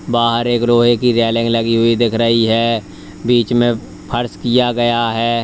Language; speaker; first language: Hindi; native; Hindi